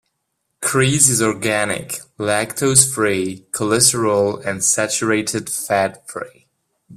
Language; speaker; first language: English; non-native, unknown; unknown